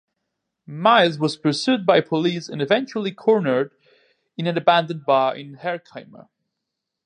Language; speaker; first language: English; non-native, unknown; Catalan